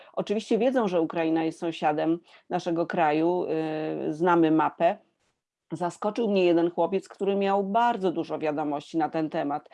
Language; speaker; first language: Polish; native; Polish